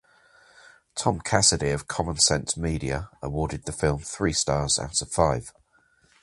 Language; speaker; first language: English; native; English